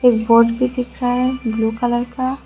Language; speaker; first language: Hindi; non-native, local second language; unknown